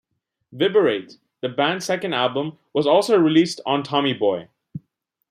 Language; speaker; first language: English; non-native, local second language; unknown